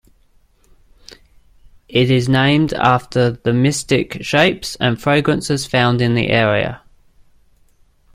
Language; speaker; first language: English; native; English